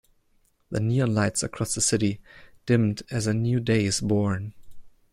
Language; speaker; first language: English; non-native, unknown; German